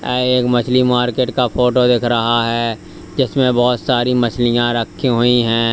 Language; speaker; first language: Hindi; native; Hindi